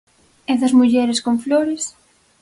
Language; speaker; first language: Galician; native; Galician